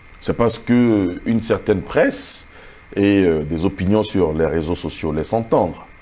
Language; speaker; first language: French; non-native, local second language; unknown